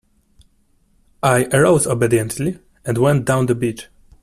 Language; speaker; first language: English; non-native, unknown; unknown